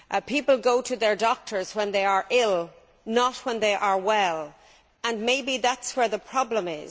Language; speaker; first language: English; native; English